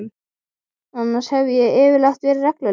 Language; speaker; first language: Icelandic; native; Icelandic